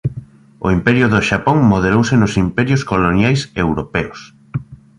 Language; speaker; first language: Galician; native; Galician